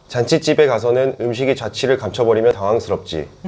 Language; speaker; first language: Korean; early bilingual, heritage; Korean